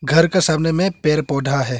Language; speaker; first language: Hindi; non-native, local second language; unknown